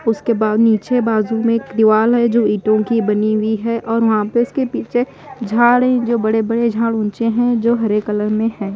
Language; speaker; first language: Hindi; non-native, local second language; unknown